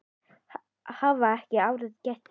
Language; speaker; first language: Icelandic; native; Icelandic